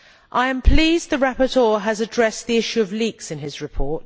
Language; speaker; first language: English; native; English